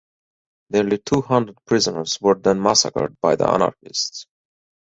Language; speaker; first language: English; native; English